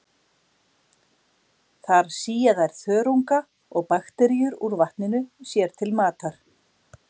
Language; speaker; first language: Icelandic; native; Icelandic